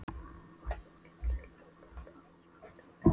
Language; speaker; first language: Icelandic; non-native, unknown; Polish